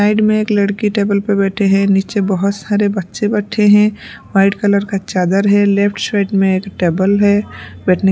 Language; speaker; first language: Hindi; non-native, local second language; Punjabi